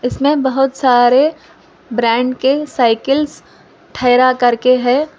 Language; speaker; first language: Hindi; non-native, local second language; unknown